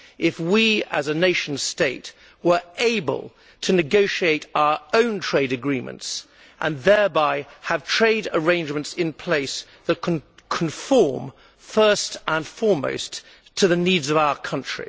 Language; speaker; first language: English; native; English